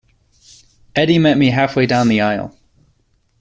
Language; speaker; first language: English; native; English